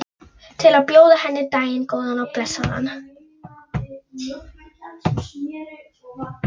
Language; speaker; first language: Icelandic; non-native, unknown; Polish